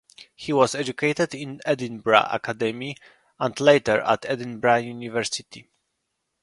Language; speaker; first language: English; non-native, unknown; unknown